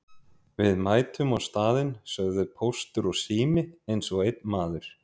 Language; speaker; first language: Icelandic; native; Icelandic